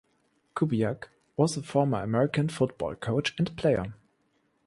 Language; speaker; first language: English; non-native, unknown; German